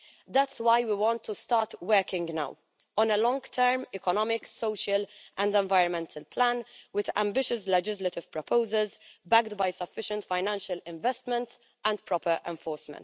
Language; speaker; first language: English; non-native, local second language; Maltese